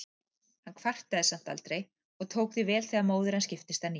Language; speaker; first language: Icelandic; native; Icelandic